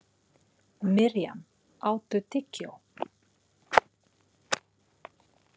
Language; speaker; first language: Icelandic; non-native, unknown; Filipino